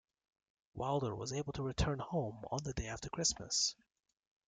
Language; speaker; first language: English; native; English